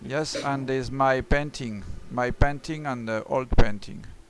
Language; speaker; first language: English; non-native, learner; French